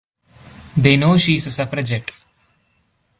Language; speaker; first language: English; non-native, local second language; Tamil